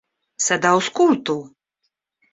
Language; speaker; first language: Esperanto; non-native, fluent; Russian